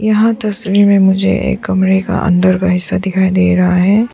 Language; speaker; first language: Hindi; non-native, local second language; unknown